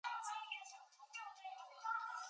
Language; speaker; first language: English; native; English